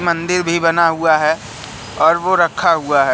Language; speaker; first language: Hindi; native; Hindi